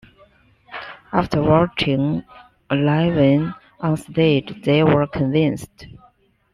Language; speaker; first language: English; non-native, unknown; Chinese